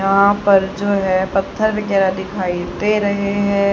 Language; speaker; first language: Hindi; native; Hindi